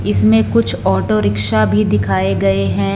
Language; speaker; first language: Hindi; non-native, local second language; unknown